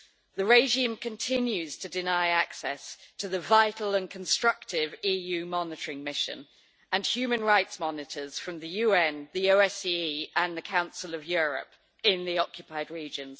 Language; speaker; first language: English; native; English